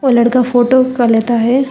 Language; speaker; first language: Hindi; non-native, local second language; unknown